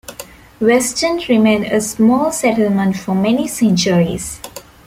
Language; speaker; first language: English; non-native, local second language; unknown